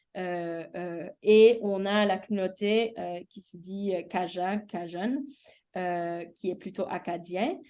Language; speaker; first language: French; early bilingual, heritage; English